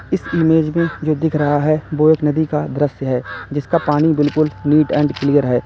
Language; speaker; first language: Hindi; native; Hindi